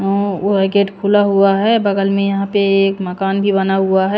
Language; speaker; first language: Hindi; non-native, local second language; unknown